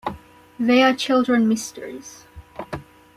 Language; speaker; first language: English; native; English